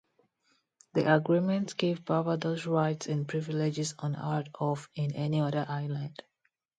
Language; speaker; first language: English; non-native, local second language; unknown